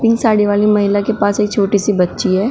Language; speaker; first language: Hindi; native; Hindi